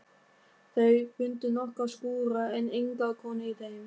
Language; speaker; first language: Icelandic; non-native, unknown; German